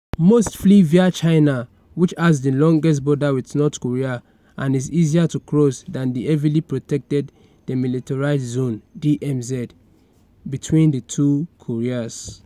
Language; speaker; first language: English; non-native, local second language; Yoruba